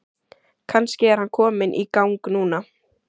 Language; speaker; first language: Icelandic; native; Icelandic